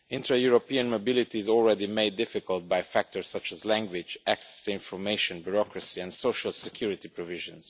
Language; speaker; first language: English; non-native, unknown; Romanian